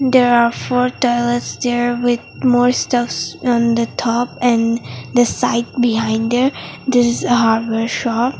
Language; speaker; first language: English; non-native, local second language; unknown